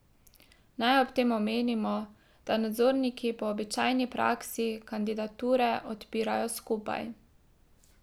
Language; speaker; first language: Slovenian; native; Slovenian